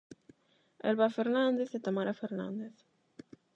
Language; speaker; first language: Galician; non-native, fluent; Spanish